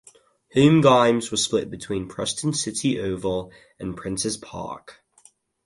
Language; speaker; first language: English; native; English